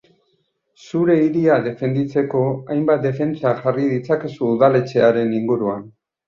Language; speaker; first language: Basque; native; Basque